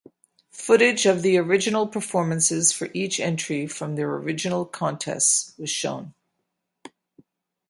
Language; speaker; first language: English; native; English